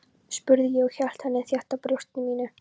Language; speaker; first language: Icelandic; non-native, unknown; Polish